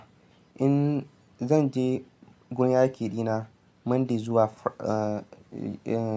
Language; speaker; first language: Hausa; non-native, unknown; Yoruba